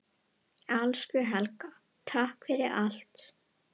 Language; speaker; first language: Icelandic; non-native, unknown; Indonesian